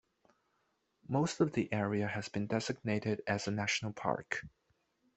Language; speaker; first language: English; non-native, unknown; Chinese